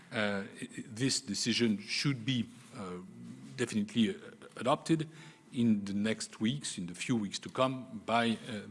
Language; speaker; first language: English; non-native, fluent; French